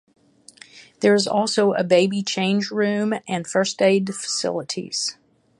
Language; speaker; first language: English; native; English